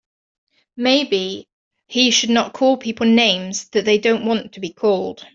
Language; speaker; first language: English; native; English